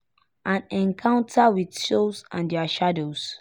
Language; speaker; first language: English; non-native, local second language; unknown